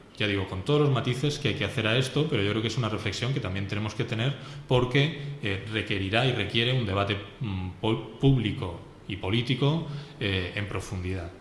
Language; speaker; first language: Spanish; native; Spanish